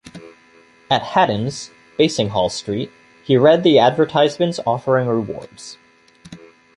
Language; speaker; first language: English; native; English